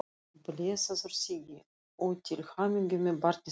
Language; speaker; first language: Icelandic; non-native, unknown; Russian